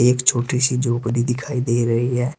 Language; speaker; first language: Hindi; native; Hindi